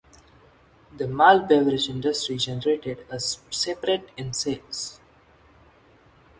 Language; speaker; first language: English; non-native, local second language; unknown